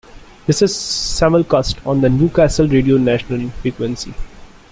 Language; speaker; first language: English; non-native, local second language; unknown